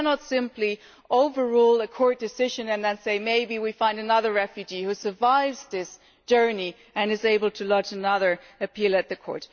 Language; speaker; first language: English; non-native, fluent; German